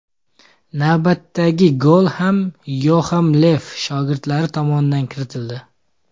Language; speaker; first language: Uzbek; native; Uzbek